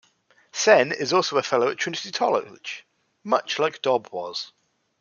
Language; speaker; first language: English; native; English